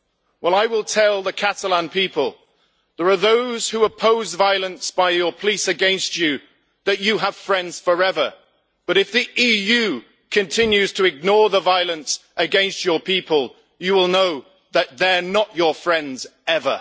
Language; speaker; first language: English; native; English